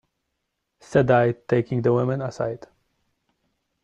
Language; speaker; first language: English; non-native, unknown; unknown